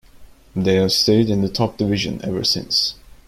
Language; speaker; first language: English; non-native, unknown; Turkish